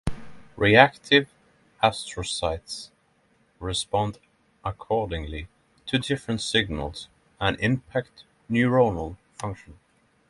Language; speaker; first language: English; non-native, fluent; Norwegian